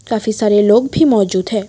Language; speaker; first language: Hindi; non-native, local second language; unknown